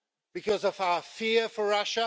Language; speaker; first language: English; non-native, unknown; Swedish